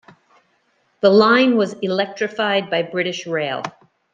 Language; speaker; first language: English; native; English